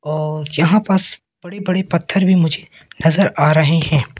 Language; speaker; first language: Hindi; native; Hindi